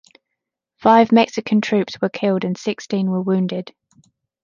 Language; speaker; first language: English; native; English